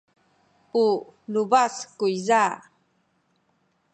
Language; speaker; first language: Sakizaya; non-native, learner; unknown